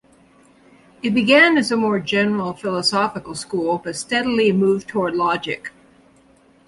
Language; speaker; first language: English; native; English